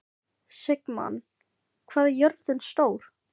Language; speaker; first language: Icelandic; non-native, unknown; Filipino